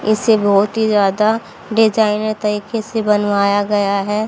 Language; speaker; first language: Hindi; native; Hindi